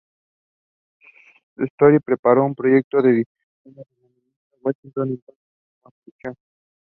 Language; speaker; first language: English; non-native, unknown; Spanish